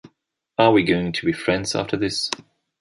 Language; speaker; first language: English; non-native, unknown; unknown